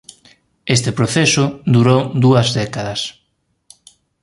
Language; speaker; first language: Galician; native; Galician